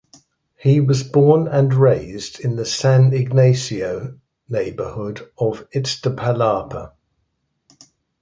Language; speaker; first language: English; native; English